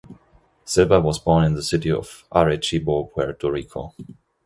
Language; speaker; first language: English; non-native, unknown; German